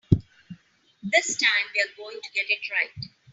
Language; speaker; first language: English; non-native, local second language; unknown